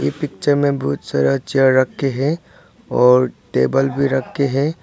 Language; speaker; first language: Hindi; non-native, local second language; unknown